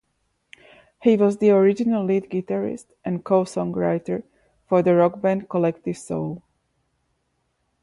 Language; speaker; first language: English; non-native, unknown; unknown